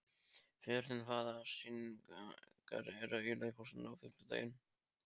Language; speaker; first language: Icelandic; non-native, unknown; Polish